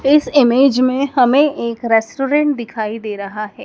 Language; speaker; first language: Hindi; native; Hindi